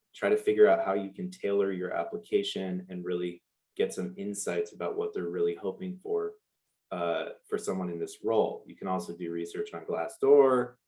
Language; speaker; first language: English; native; English